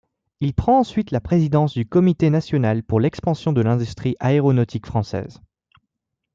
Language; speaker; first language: French; native; French